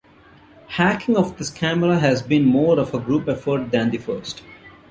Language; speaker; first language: English; non-native, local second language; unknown